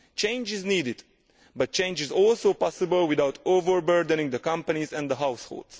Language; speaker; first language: English; non-native, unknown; Italian